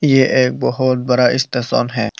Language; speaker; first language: Hindi; non-native, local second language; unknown